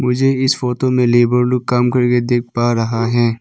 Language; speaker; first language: Hindi; non-native, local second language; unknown